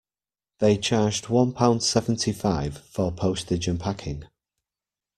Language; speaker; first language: English; native; English